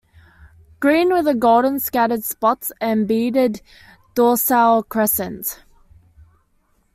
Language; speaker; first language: English; native; English